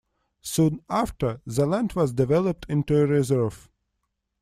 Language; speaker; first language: English; non-native, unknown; Russian